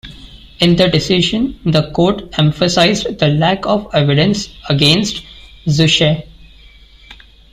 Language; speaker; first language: English; non-native, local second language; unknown